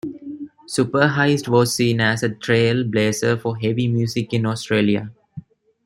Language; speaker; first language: English; non-native, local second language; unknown